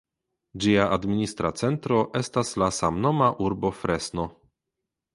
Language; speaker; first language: Esperanto; non-native, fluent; Polish